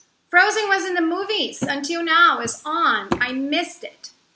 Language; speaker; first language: English; non-native, fluent; Portuguese